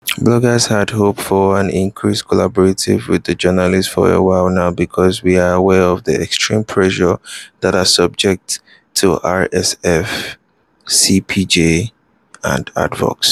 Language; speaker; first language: English; non-native, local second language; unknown